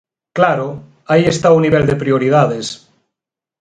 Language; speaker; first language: Galician; native; Galician